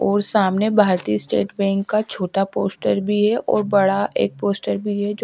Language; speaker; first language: Hindi; native; Hindi